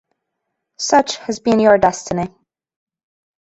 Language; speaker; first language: English; non-native, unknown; Hungarian